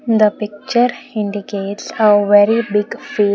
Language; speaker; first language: English; non-native, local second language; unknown